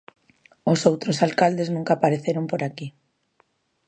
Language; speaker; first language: Galician; native; Galician